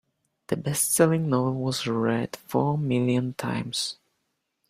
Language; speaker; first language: English; non-native, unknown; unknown